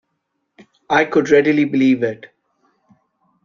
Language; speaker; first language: English; non-native, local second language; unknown